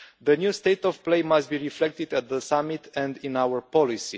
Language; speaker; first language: English; non-native, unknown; Romanian